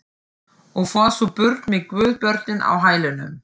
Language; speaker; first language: Icelandic; non-native, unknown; German